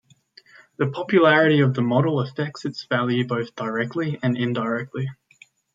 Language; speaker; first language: English; native; English